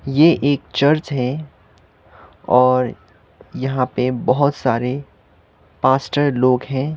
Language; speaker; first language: Hindi; non-native, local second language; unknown